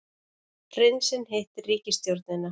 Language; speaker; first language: Icelandic; native; Icelandic